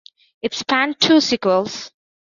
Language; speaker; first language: English; non-native, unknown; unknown